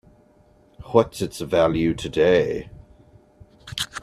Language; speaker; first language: English; native; English